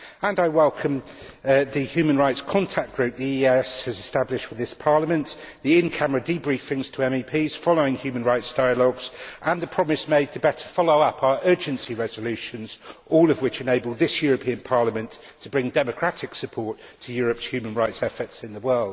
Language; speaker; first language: English; native; English